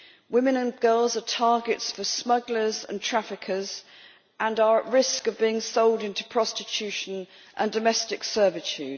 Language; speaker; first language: English; native; English